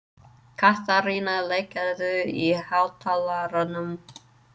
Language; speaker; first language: Icelandic; non-native, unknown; English